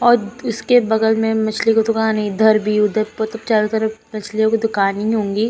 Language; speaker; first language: Hindi; native; Hindi